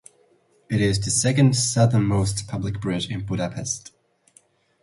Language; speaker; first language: English; non-native, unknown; Chinese